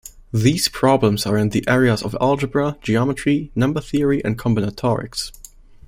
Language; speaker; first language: English; non-native, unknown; German